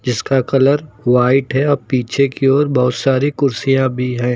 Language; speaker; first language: Hindi; native; Hindi